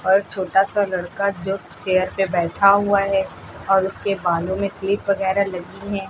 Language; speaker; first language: Hindi; native; Hindi